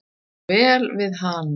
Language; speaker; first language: Icelandic; non-native, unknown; Czech